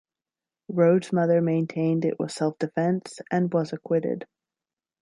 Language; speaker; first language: English; native; English